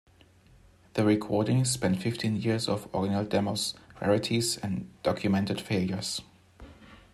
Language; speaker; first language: English; non-native, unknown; German